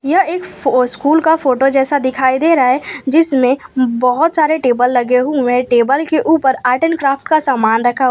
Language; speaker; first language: Hindi; non-native, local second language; Gujarati